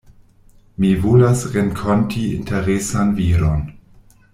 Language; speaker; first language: Esperanto; non-native, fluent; German